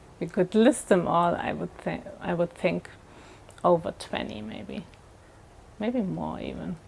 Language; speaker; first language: English; non-native, fluent; German